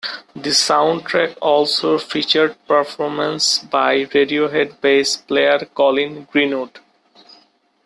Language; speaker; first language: English; non-native, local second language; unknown